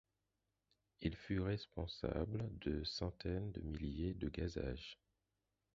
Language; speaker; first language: French; non-native, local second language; Haitian Creole